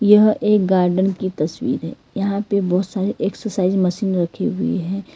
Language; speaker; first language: Hindi; non-native, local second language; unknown